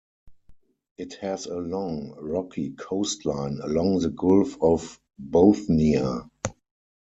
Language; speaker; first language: English; non-native, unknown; German